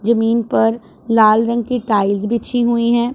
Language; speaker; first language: Hindi; non-native, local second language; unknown